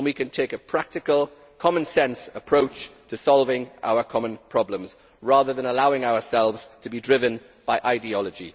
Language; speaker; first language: English; native; English